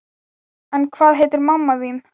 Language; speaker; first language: Icelandic; non-native, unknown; Thai